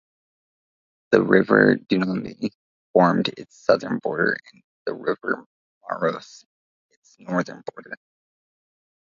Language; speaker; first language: English; native; English